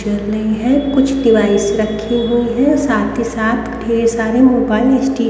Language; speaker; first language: Hindi; native; Hindi